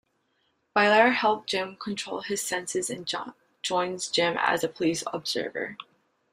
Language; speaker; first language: English; native; English